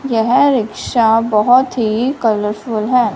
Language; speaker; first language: Hindi; non-native, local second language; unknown